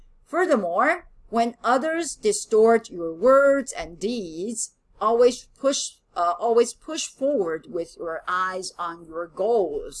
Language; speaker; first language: English; non-native, fluent; Chinese